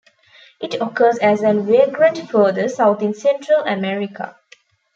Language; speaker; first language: English; non-native, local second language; Tamil